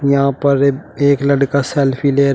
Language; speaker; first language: Hindi; native; Hindi